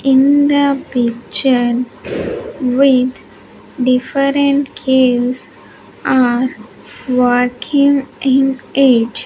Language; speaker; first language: English; non-native, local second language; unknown